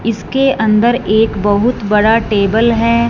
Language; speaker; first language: Hindi; non-native, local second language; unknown